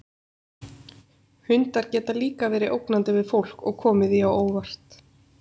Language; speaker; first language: Icelandic; native; Icelandic